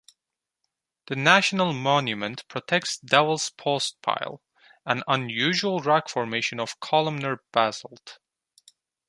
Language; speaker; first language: English; non-native, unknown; Turkish